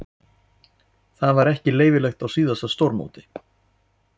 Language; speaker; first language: Icelandic; native; Icelandic